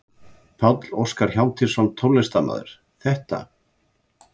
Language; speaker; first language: Icelandic; native; Icelandic